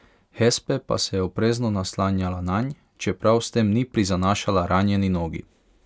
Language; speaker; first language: Slovenian; non-native, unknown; Hungarian